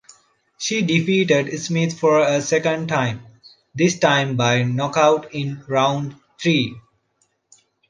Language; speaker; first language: English; non-native, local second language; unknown